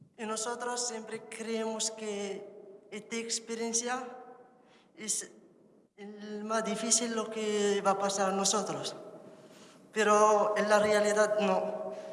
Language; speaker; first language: Spanish; non-native, fluent; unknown